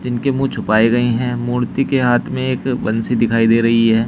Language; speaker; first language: Hindi; native; Hindi